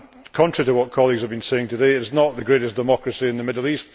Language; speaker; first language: English; native; English